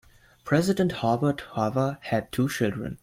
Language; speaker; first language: English; non-native, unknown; German